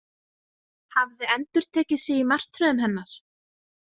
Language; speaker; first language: Icelandic; native; Icelandic